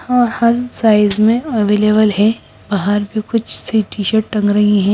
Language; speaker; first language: Hindi; non-native, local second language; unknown